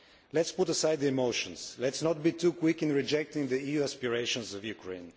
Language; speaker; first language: English; non-native, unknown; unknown